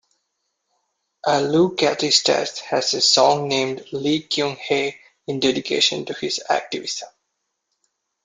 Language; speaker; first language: English; non-native, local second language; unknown